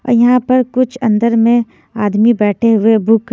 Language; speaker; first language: Hindi; native; Hindi